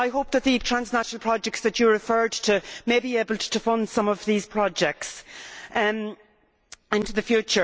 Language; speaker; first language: English; native; English